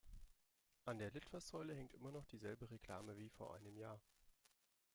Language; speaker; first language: German; native; German